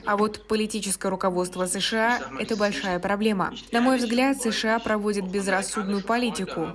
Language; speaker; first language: Russian; non-native, fluent; German